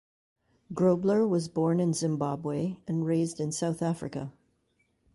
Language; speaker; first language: English; native; English